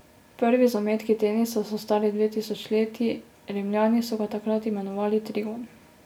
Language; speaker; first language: Slovenian; native; Slovenian